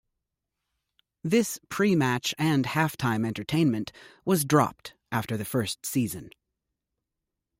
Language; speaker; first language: English; native; English